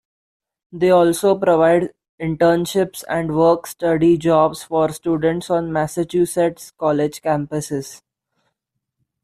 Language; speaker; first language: English; non-native, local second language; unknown